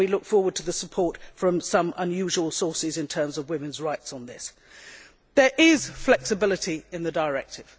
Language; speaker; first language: English; native; English